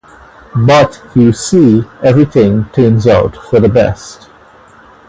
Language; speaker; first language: English; native; English